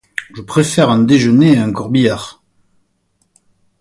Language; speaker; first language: French; native; French